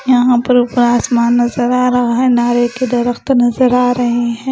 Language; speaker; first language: Hindi; non-native, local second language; Punjabi